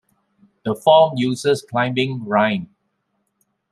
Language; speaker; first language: English; non-native, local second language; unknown